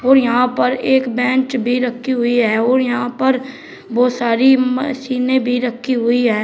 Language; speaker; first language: Hindi; native; Hindi